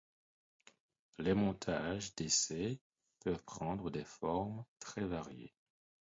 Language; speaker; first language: French; non-native, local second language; Haitian Creole